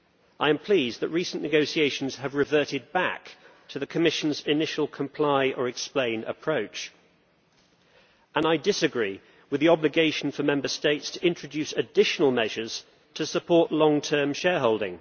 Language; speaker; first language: English; native; English